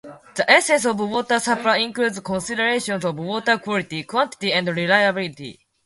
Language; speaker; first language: English; non-native, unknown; Japanese